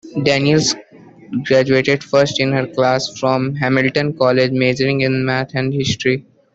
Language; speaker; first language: English; native; English